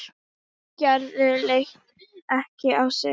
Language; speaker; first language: Icelandic; native; Icelandic